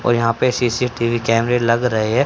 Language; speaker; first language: Hindi; native; Hindi